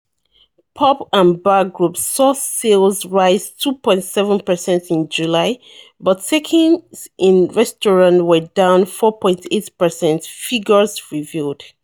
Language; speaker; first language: English; non-native, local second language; Yoruba